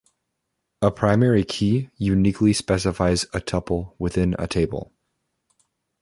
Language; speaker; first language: English; native; English